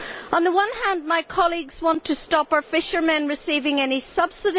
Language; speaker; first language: English; native; English